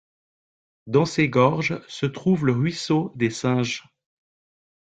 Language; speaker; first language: French; native; French